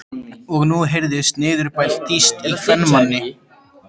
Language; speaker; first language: Icelandic; native; Icelandic